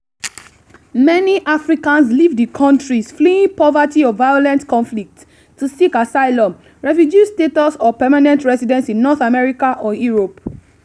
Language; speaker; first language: English; non-native, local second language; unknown